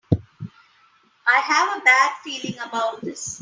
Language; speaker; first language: English; non-native, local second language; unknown